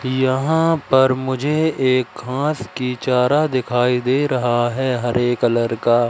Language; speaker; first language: Hindi; native; Hindi